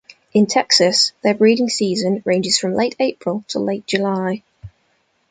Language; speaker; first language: English; native; English